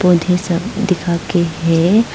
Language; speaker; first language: Hindi; non-native, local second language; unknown